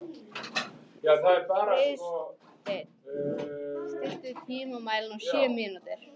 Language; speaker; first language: Icelandic; non-native, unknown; English